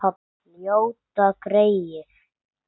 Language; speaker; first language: Icelandic; non-native, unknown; English